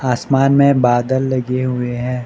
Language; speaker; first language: Hindi; non-native, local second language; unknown